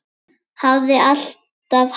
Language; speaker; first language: Icelandic; native; Icelandic